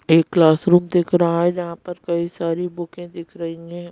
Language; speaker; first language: Hindi; native; Hindi